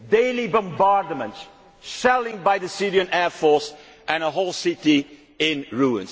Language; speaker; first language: English; non-native, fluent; Dutch